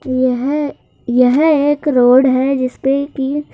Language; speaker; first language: Hindi; native; Hindi